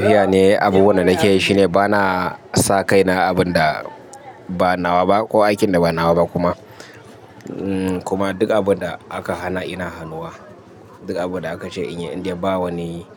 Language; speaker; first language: Hausa; native; Hausa